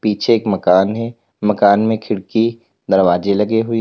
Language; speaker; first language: Hindi; native; Hindi